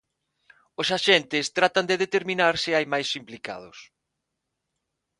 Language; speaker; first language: Galician; non-native, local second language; Spanish